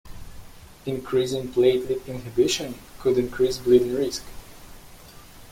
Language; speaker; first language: English; non-native, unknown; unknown